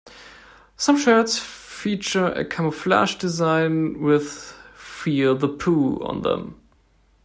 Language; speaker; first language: English; non-native, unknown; German